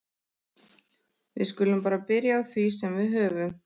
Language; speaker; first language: Icelandic; native; Icelandic